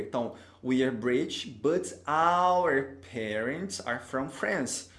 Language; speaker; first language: English; non-native, fluent; Portuguese